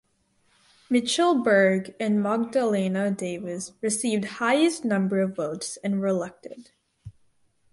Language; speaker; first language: English; native; English